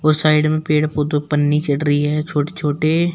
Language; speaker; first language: Hindi; native; Hindi